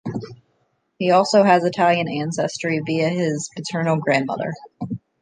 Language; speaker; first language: English; native; English